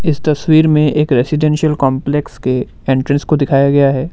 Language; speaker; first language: Hindi; non-native, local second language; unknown